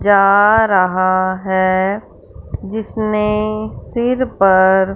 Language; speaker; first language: Hindi; non-native, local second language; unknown